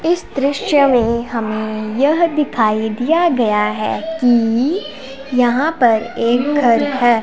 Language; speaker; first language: Hindi; non-native, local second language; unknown